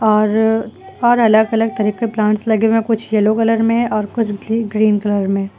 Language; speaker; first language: Hindi; native; Hindi